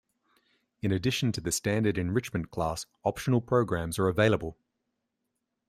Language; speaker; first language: English; native; English